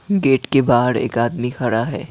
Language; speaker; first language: Hindi; non-native, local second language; Assamese